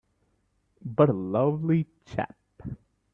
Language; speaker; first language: English; non-native, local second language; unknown